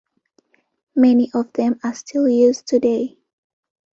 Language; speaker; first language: English; non-native, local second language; Ganda